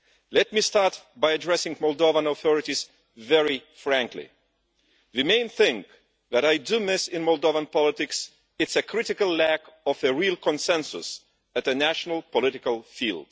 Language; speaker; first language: English; non-native, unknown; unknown